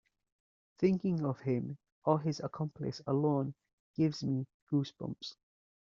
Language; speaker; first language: English; native; English